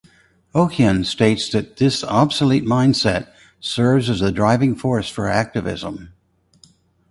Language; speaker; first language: English; native; English